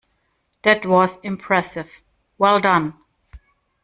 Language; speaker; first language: English; non-native, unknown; German